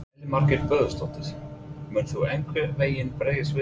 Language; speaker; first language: Icelandic; non-native, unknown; English